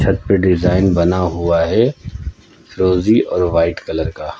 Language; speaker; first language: Hindi; native; Hindi